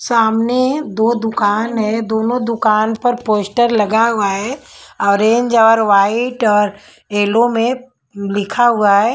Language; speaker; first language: Hindi; non-native, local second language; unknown